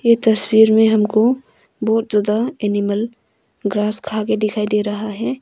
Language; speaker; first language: Hindi; non-native, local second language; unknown